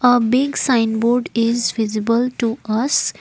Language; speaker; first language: English; non-native, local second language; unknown